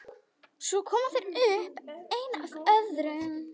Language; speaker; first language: Icelandic; native; Icelandic